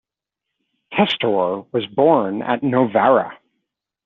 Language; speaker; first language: English; native; English